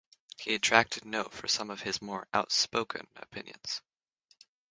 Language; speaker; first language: English; native; English